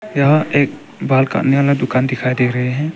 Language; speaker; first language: Hindi; early bilingual, other home language; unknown